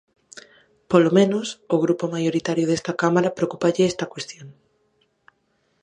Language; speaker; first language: Galician; non-native, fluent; Spanish